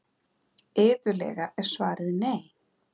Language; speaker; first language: Icelandic; native; Icelandic